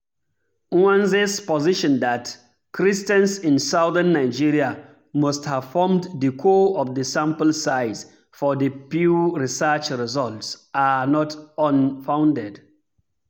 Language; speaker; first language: English; non-native, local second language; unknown